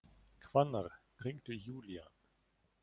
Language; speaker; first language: Icelandic; non-native, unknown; German